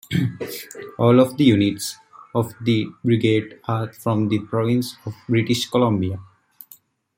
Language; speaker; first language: English; native; English